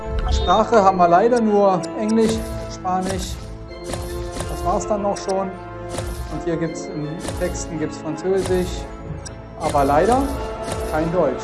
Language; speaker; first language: German; native; German